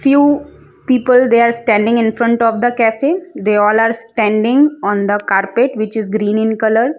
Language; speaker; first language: English; non-native, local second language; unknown